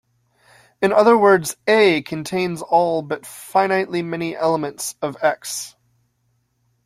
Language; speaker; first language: English; native; English